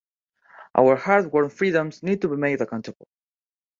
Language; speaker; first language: English; non-native, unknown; Spanish